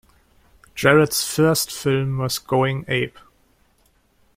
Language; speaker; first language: English; non-native, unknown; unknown